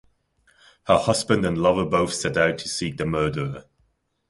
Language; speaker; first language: English; non-native, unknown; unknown